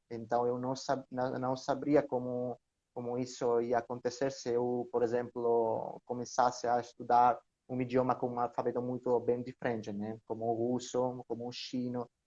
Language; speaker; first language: Portuguese; non-native, learner; Greek